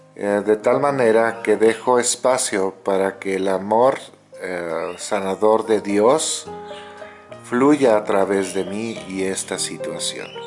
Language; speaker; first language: Spanish; native; Spanish